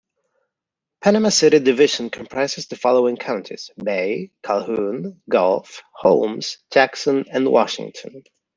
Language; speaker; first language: English; non-native, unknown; Spanish